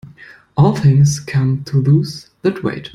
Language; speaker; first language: English; non-native, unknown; German